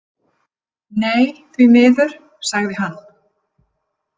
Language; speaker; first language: Icelandic; native; Icelandic